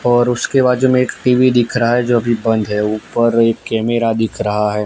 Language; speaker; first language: Hindi; non-native, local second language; Gujarati